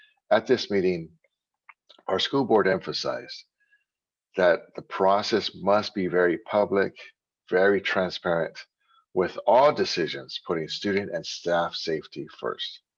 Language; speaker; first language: English; native; English